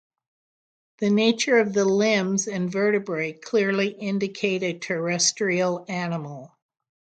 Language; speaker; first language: English; native; English